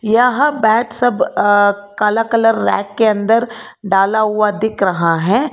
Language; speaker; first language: Hindi; non-native, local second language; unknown